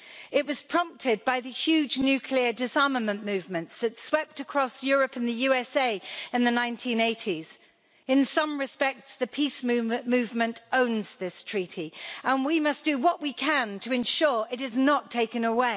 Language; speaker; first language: English; native; English